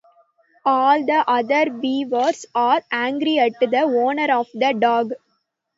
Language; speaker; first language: English; non-native, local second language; Tamil